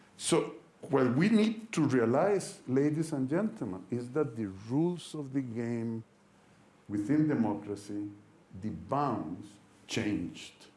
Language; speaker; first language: English; non-native, fluent; Spanish